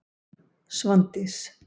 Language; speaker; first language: Icelandic; native; Icelandic